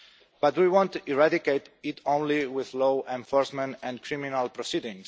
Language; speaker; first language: English; non-native, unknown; Catalan